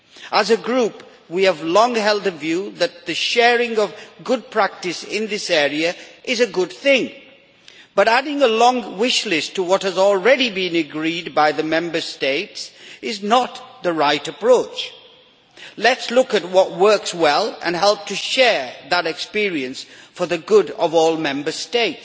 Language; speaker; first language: English; native; English